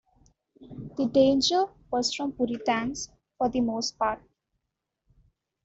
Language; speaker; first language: English; non-native, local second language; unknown